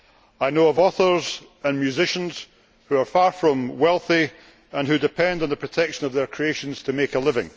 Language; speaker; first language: English; native; English